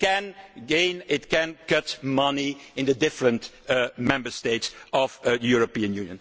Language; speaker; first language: English; non-native, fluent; Dutch